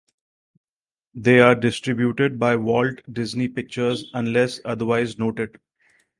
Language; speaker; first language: English; non-native, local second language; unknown